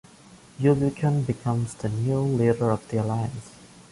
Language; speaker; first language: English; non-native, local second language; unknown